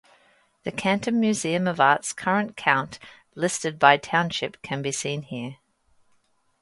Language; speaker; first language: English; native; English